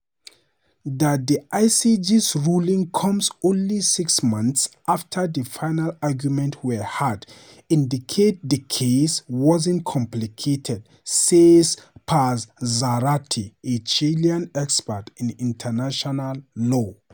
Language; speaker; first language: English; non-native, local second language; Hausa